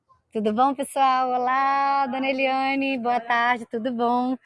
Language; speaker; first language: Portuguese; native; Portuguese